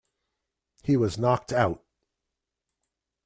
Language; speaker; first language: English; native; English